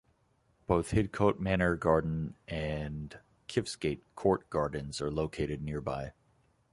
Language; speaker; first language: English; native; English